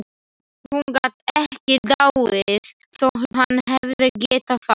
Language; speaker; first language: Icelandic; non-native, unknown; Slovak